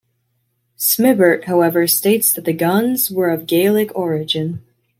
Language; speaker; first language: English; native; English